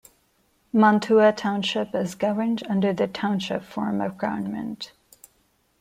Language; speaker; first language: English; non-native, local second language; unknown